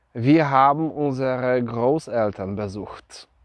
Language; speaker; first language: German; non-native, fluent; Polish